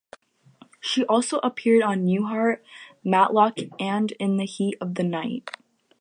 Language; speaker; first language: English; native; English